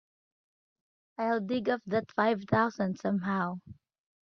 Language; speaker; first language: English; non-native, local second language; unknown